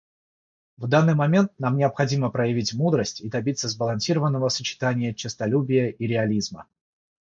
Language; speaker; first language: Russian; non-native, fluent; Georgian